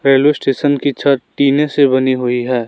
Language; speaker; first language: Hindi; non-native, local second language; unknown